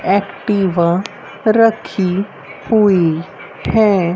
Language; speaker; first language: Hindi; native; Hindi